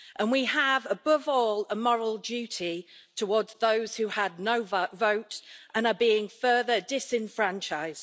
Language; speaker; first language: English; native; English